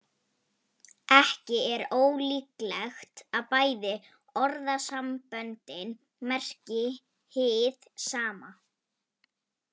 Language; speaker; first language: Icelandic; non-native, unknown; Polish